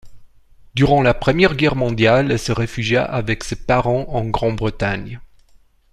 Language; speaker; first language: French; non-native, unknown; Romanian